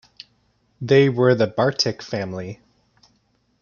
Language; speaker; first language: English; native; English